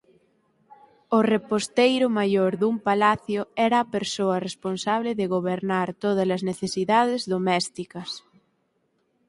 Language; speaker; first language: Galician; native; Galician